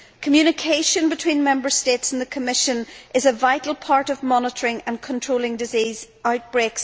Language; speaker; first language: English; native; English